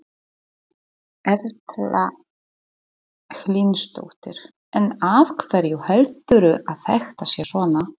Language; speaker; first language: Icelandic; non-native, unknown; Polish